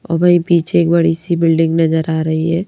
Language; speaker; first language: Hindi; native; Hindi